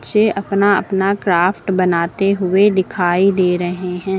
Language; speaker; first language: Hindi; native; Hindi